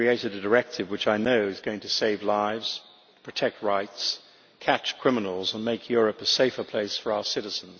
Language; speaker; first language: English; native; English